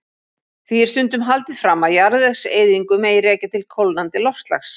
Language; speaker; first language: Icelandic; native; Icelandic